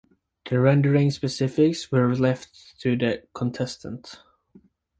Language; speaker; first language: English; native; English